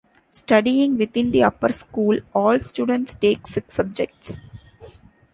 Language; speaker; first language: English; non-native, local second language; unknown